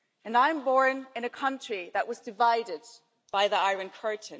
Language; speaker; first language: English; non-native, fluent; German